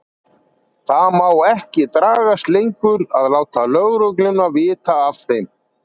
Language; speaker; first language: Icelandic; native; Icelandic